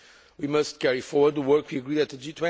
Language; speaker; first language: English; non-native, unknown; Portuguese